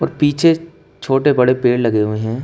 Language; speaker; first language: Hindi; native; Hindi